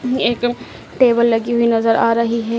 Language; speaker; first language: Hindi; native; Hindi